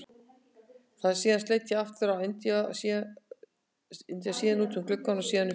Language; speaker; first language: Icelandic; native; Icelandic